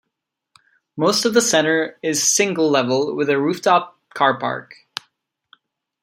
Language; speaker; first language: English; non-native, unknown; Czech